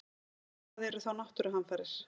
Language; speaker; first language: Icelandic; native; Icelandic